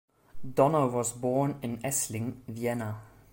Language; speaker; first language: English; non-native, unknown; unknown